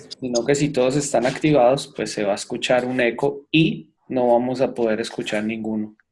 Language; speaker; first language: Spanish; native; Spanish